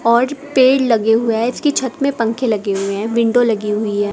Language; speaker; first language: Hindi; native; Hindi